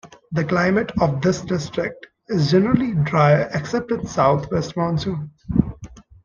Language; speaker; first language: English; non-native, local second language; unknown